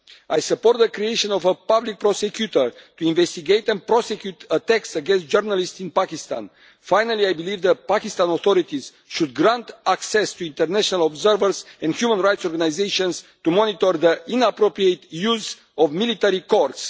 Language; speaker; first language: English; non-native, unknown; Romanian